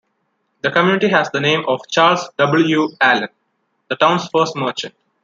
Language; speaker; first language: English; non-native, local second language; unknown